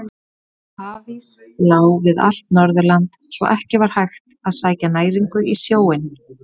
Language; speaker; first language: Icelandic; native; Icelandic